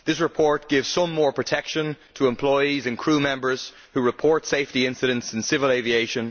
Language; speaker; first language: English; native; English